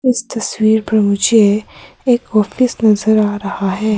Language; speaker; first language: Hindi; early bilingual, other home language; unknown